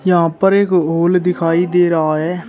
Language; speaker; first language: Hindi; native; Hindi